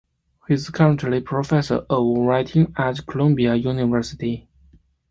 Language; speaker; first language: English; non-native, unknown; Chinese